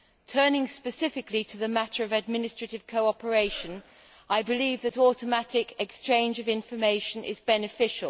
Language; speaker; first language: English; native; English